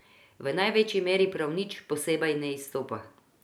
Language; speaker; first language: Slovenian; non-native, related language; Croatian